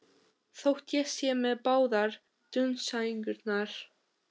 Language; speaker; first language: Icelandic; non-native, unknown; Albanian